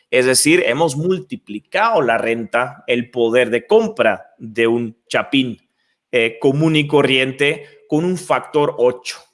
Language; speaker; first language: Spanish; non-native, fluent; Dutch